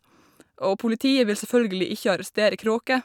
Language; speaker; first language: Norwegian; native; Norwegian